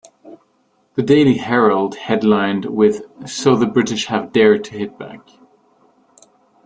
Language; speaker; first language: English; non-native, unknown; German